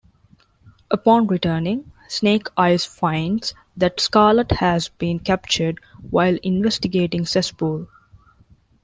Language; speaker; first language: English; non-native, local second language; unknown